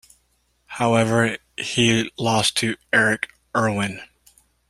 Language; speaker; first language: English; native; English